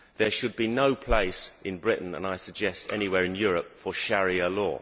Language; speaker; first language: English; native; English